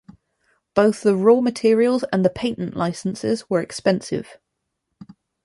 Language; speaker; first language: English; native; English